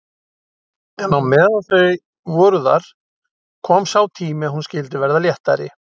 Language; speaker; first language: Icelandic; native; Icelandic